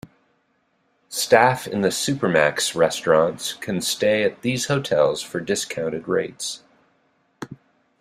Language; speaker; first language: English; native; English